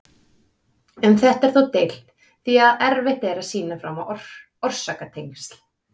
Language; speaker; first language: Icelandic; native; Icelandic